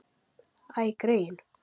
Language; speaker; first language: Icelandic; native; Icelandic